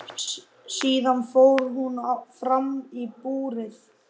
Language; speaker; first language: Icelandic; native; Icelandic